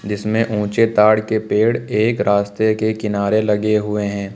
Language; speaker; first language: Hindi; native; Hindi